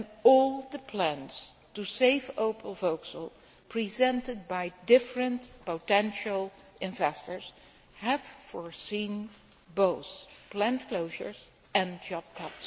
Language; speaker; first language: English; non-native, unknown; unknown